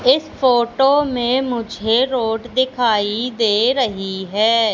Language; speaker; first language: Hindi; native; Hindi